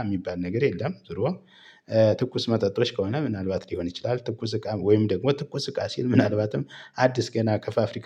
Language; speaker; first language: Amharic; native; Amharic